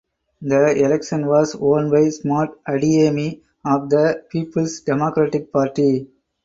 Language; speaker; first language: English; non-native, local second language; Tamil